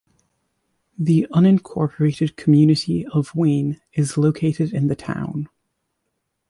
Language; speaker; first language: English; native; English